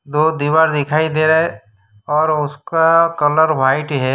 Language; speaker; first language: Hindi; non-native, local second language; Gujarati